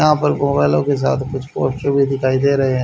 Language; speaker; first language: Hindi; native; Hindi